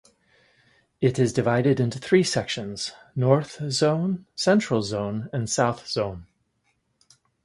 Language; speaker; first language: English; native; English